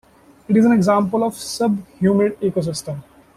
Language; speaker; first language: English; non-native, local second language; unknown